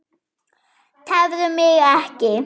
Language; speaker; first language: Icelandic; non-native, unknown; German